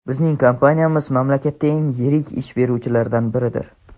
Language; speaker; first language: Uzbek; non-native, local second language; Tajik